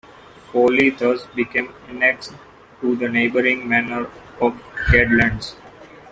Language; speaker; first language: English; non-native, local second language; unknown